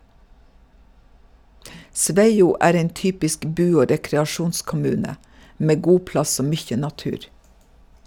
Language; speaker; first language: Norwegian; native; Norwegian